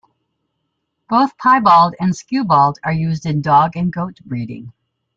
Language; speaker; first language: English; native; English